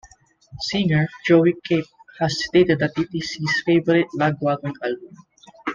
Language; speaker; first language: English; non-native, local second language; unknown